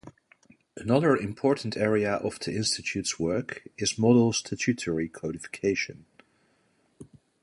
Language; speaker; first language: English; non-native, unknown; Dutch